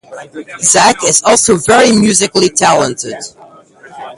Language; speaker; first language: English; non-native, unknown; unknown